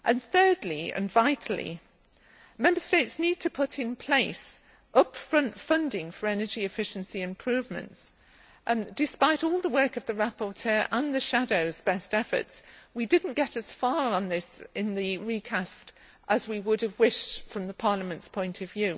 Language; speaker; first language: English; native; English